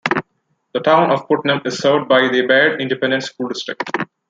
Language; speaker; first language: English; non-native, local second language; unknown